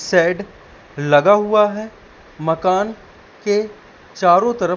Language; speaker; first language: Hindi; native; Hindi